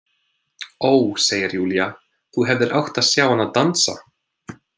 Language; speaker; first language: Icelandic; non-native, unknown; English